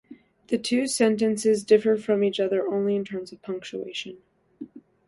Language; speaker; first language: English; native; English